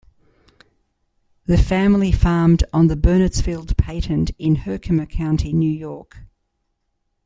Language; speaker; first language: English; native; English